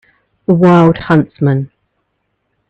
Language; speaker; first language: English; native; English